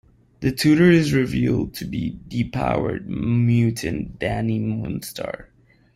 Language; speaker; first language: English; non-native, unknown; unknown